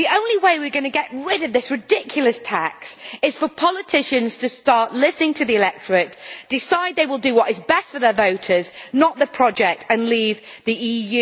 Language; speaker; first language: English; native; English